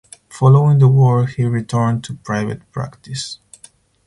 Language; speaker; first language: English; non-native, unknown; Spanish